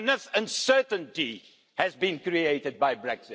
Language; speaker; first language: English; non-native, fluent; Dutch